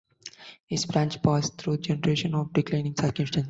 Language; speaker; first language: English; non-native, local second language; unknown